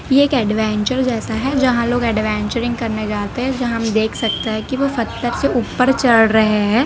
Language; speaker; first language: Hindi; non-native, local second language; Gujarati